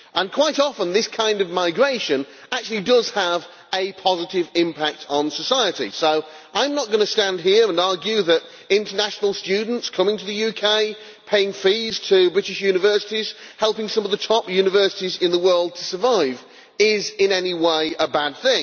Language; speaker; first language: English; native; English